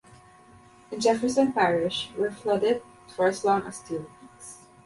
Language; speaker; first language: English; non-native, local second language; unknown